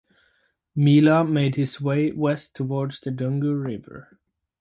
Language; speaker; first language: English; native; English